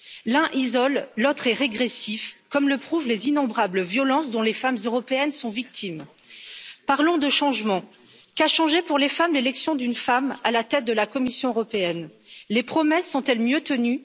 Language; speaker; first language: French; native; French